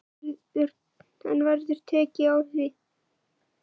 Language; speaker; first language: Icelandic; native; Icelandic